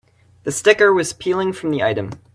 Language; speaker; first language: English; native; English